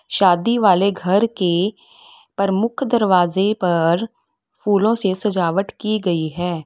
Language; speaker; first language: Hindi; native; Hindi